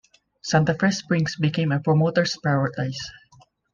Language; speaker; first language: English; non-native, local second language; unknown